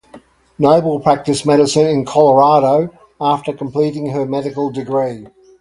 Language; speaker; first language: English; native; English